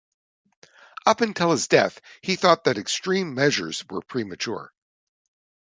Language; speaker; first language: English; native; English